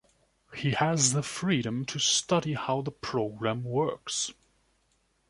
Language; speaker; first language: English; non-native, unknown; German